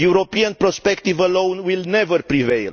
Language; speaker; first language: English; non-native, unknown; Romanian